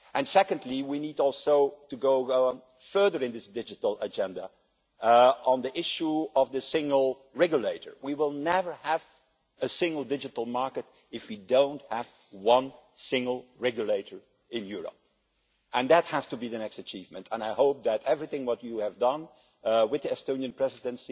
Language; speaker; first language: English; non-native, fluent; Dutch